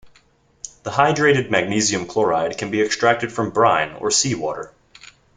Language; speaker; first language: English; native; English